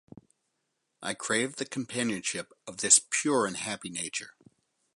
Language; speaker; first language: English; native; English